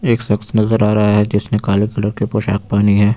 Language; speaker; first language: Hindi; native; Hindi